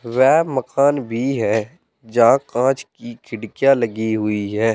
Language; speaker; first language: Hindi; native; Hindi